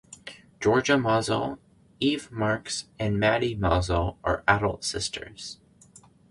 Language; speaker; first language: English; native; English